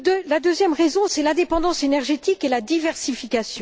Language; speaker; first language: French; native; French